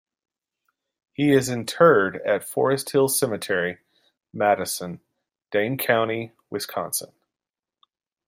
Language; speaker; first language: English; native; English